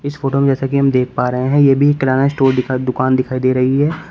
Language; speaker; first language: Hindi; native; Hindi